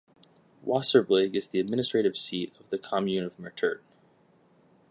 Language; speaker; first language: English; native; English